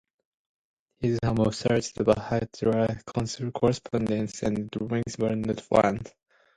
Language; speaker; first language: English; non-native, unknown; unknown